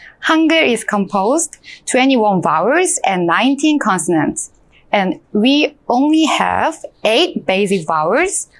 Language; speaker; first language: English; non-native, fluent; Korean